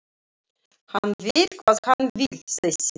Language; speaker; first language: Icelandic; non-native, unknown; Russian